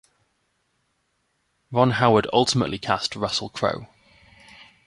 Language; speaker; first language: English; native; English